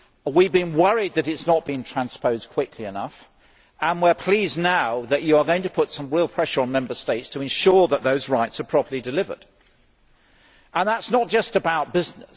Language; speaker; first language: English; native; English